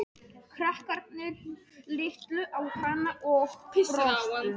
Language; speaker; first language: Icelandic; non-native, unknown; Polish